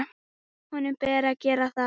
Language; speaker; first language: Icelandic; native; Icelandic